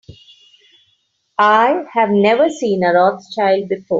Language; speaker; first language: English; non-native, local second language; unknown